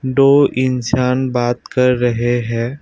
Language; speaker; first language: Hindi; non-native, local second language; Assamese